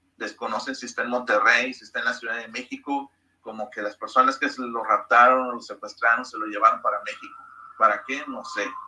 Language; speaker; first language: Spanish; early bilingual, heritage; Spanish